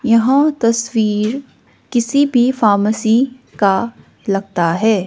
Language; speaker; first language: Hindi; non-native, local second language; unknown